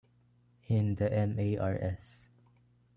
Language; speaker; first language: English; non-native, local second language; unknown